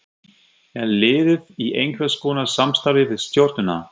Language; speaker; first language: Icelandic; non-native, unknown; German